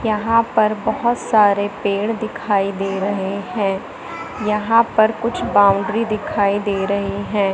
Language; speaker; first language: Hindi; native; Hindi